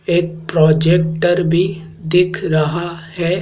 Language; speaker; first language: Hindi; native; Hindi